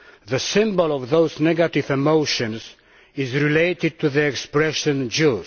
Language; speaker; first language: English; non-native, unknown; Polish